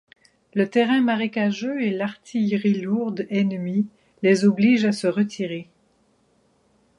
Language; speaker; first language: French; native; French